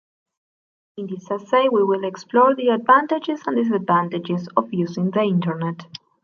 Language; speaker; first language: English; non-native, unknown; Spanish